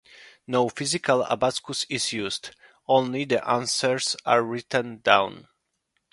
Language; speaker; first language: English; non-native, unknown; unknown